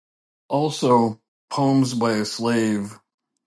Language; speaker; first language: English; native; English